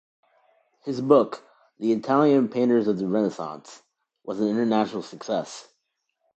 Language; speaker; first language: English; native; English